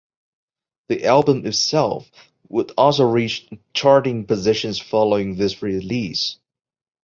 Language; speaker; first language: English; non-native, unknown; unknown